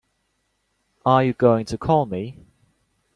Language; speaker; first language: English; native; English